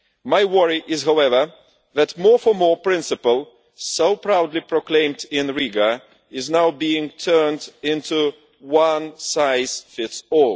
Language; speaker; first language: English; non-native, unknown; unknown